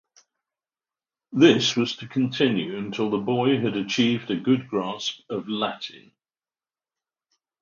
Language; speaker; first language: English; native; English